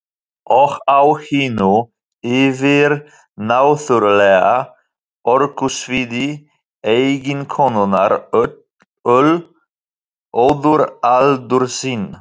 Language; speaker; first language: Icelandic; non-native, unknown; Polish